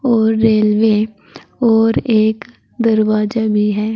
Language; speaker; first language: Hindi; native; Hindi